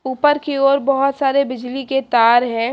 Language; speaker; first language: Hindi; native; Hindi